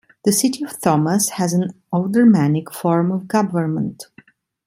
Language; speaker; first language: English; non-native, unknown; Italian